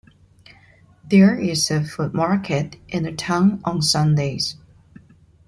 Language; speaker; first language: English; non-native, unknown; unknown